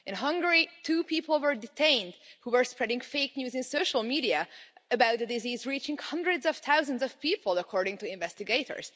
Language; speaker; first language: English; non-native, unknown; Hungarian